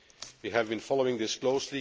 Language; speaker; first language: English; non-native, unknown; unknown